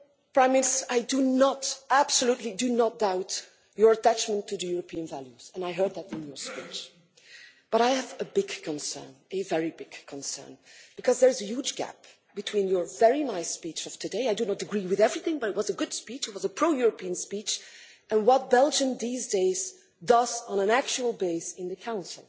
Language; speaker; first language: English; non-native, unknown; Dutch